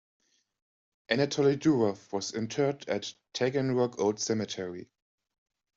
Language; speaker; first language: English; non-native, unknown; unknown